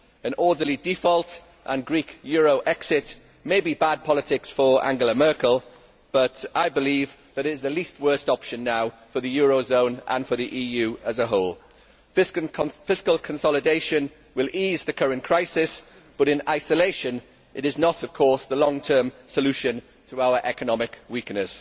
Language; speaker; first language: English; native; English